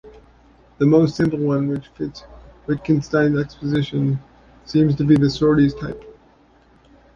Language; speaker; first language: English; native; English